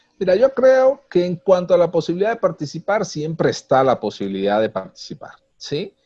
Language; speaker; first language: Spanish; native; Spanish